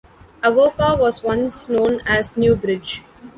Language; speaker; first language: English; non-native, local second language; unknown